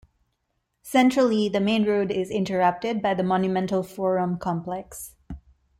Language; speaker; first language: English; non-native, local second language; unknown